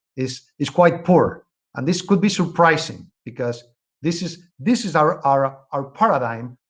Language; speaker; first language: English; non-native, fluent; Spanish